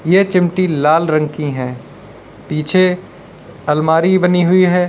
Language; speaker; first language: Hindi; native; Hindi